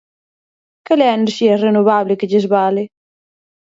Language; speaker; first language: Galician; native; Galician